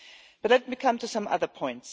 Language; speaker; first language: English; non-native, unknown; German